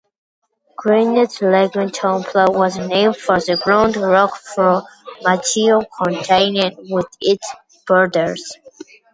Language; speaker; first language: English; non-native, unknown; Georgian